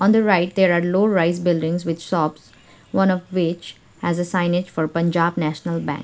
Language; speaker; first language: English; non-native, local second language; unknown